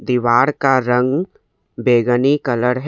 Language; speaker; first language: Hindi; non-native, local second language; Assamese